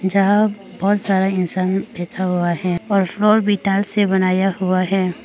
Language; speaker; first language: Hindi; non-native, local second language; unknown